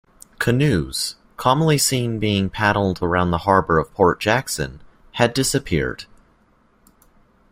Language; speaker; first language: English; native; English